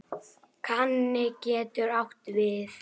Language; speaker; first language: Icelandic; native; Icelandic